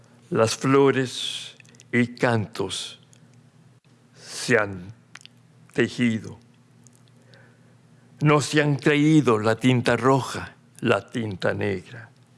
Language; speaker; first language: Spanish; early bilingual, heritage; Spanish